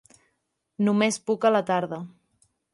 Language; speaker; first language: Catalan; native; Catalan